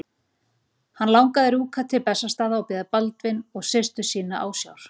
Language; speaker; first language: Icelandic; native; Icelandic